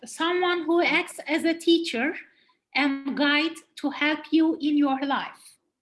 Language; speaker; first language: English; non-native, fluent; Turkish